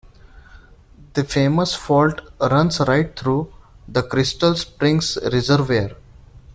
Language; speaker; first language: English; non-native, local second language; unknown